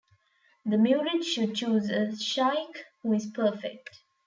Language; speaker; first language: English; non-native, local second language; Tamil